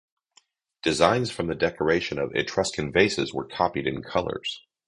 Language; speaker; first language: English; native; English